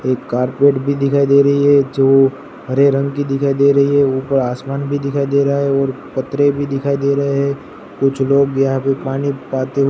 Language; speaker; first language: Hindi; non-native, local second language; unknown